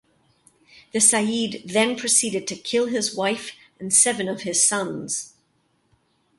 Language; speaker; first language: English; native; English